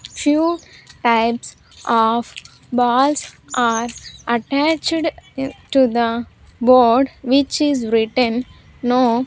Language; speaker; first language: English; non-native, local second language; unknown